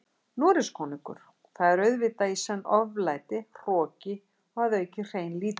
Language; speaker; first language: Icelandic; native; Icelandic